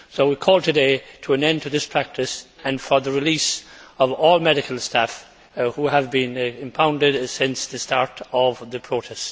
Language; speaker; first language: English; native; English